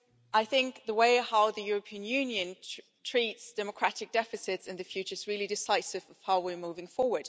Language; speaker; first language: English; non-native, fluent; German